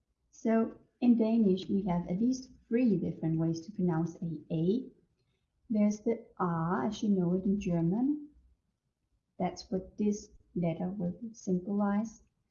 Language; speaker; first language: English; non-native, fluent; Danish